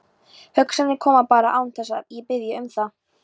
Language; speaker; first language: Icelandic; non-native, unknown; Polish